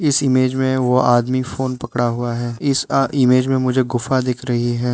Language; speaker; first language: Hindi; non-native, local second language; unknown